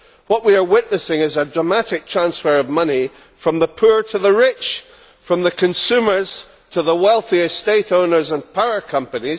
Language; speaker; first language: English; native; English